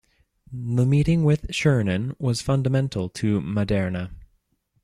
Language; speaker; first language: English; native; English